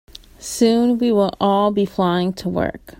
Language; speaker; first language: English; native; English